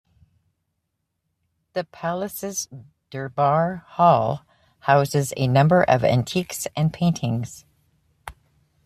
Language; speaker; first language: English; native; English